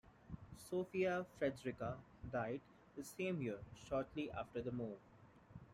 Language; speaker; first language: English; non-native, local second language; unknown